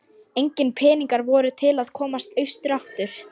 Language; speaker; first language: Icelandic; non-native, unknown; Lithuanian